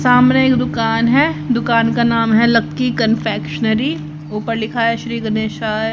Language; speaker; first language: Hindi; native; Hindi